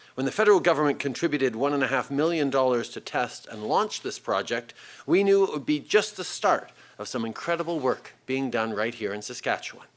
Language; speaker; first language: English; native; English